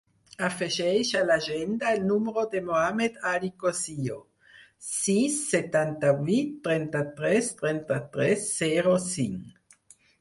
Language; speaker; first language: Catalan; non-native, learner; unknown